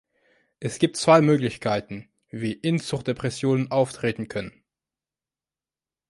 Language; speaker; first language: German; non-native, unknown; French